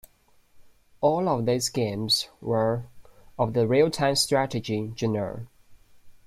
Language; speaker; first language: English; non-native, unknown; Chinese